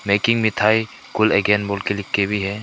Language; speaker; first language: Hindi; non-native, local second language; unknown